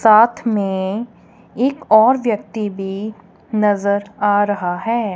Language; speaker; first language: Hindi; non-native, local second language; Punjabi